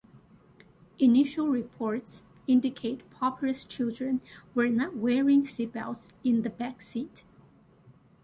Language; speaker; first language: English; non-native, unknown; Chinese